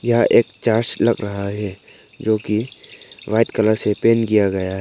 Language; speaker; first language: Hindi; non-native, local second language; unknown